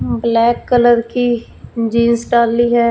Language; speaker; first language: Hindi; non-native, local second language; Punjabi